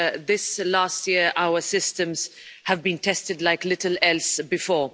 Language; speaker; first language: English; non-native, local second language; Maltese